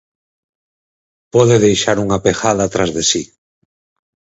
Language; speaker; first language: Galician; native; Galician